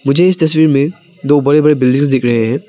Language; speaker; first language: Hindi; non-native, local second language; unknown